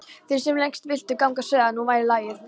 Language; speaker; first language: Icelandic; non-native, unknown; Polish